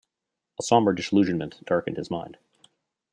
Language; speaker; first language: English; native; English